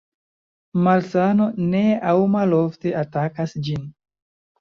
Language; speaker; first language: Esperanto; non-native, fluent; Chinese